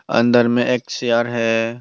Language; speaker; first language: Hindi; non-native, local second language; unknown